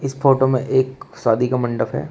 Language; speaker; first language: Hindi; native; Hindi